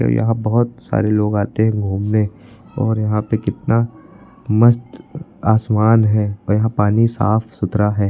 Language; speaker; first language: Hindi; native; Hindi